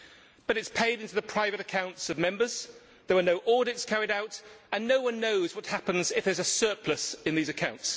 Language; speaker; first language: English; native; English